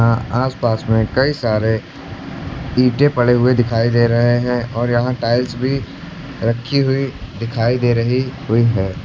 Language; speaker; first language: Hindi; native; Hindi